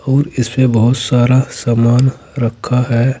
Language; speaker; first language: Hindi; native; Hindi